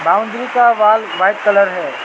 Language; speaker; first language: Hindi; non-native, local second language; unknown